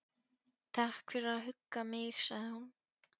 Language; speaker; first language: Icelandic; non-native, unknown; Polish